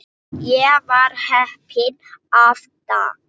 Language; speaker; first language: Icelandic; non-native, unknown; English